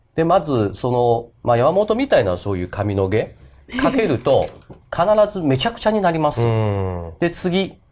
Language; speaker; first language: Japanese; non-native, fluent; Chinese